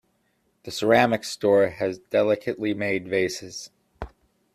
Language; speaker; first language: English; native; English